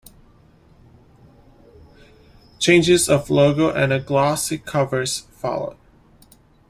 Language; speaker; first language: English; native; English